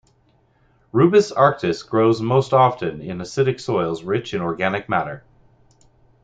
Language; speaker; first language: English; native; English